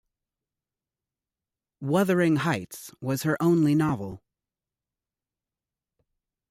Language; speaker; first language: English; native; English